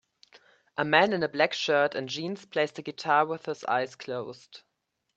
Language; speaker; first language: English; native; English